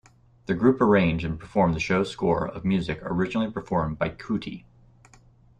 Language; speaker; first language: English; native; English